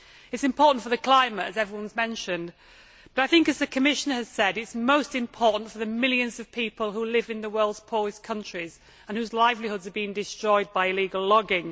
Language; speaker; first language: English; native; English